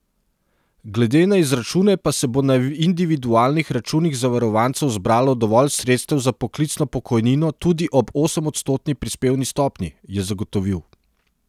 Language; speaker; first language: Slovenian; non-native, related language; Serbian